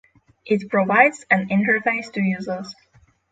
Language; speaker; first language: English; non-native, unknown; Polish